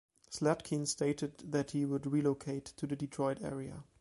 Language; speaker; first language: English; non-native, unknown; German